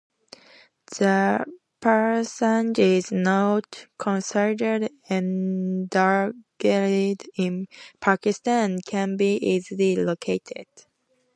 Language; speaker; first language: English; native; English